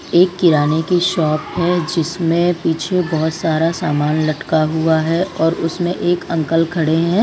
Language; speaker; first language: Hindi; non-native, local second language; Gujarati